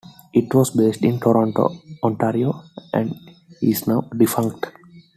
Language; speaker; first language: English; non-native, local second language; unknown